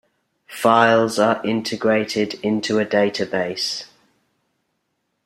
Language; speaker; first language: English; native; English